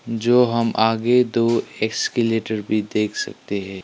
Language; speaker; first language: Hindi; non-native, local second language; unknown